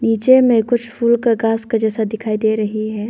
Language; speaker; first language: Hindi; non-native, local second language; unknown